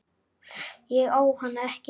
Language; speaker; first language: Icelandic; native; Icelandic